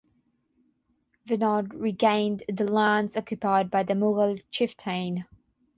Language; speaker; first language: English; non-native, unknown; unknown